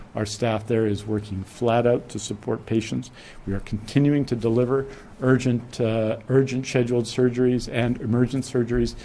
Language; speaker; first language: English; native; English